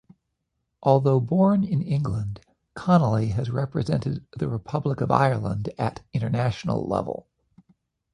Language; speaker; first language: English; native; English